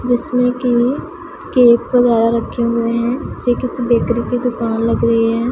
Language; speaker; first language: Hindi; non-native, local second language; Punjabi